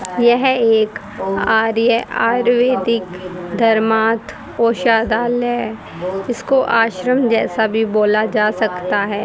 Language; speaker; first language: Hindi; native; Hindi